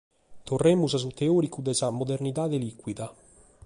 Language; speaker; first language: Sardinian; native; Sardinian